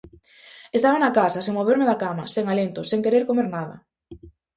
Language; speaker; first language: Galician; native; Galician